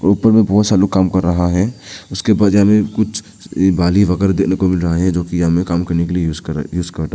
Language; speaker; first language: Hindi; non-native, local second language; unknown